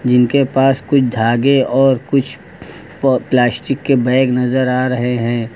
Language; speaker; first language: Hindi; native; Hindi